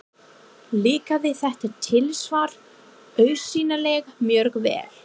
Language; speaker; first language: Icelandic; non-native, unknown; English